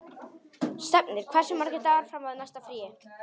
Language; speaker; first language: Icelandic; non-native, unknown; Polish